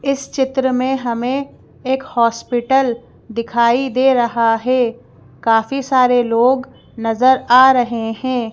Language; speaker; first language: Hindi; native; Hindi